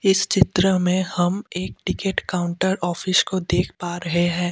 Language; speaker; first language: Hindi; non-native, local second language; Assamese